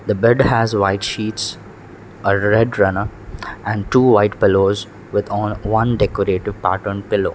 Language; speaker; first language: English; non-native, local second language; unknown